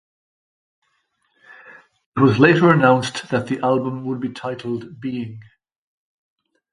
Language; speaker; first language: English; native; English